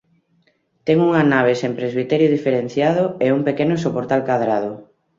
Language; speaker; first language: Galician; native; Galician